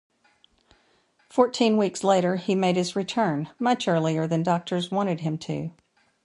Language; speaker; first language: English; native; English